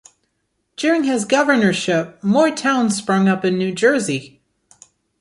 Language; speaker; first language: English; non-native, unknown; German